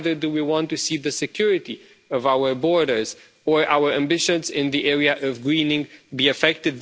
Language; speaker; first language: English; non-native, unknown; Romanian